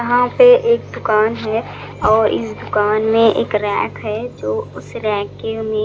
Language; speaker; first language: Hindi; non-native, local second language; Punjabi